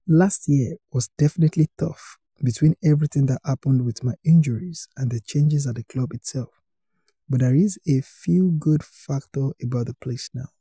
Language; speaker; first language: English; non-native, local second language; Yoruba